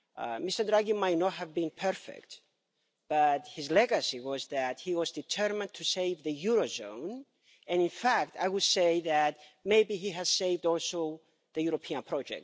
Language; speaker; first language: English; non-native, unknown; Greek